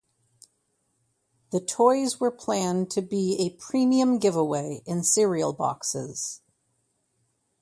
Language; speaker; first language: English; native; English